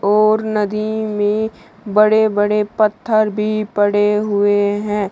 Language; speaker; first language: Hindi; native; Hindi